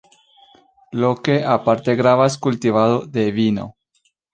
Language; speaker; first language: Esperanto; non-native, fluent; Spanish